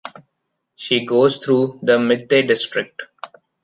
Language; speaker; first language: English; non-native, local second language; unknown